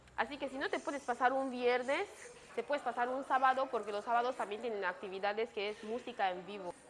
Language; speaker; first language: Spanish; native; Spanish